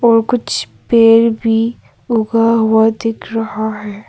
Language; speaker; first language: Hindi; non-native, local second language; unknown